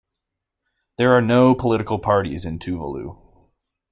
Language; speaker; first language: English; native; English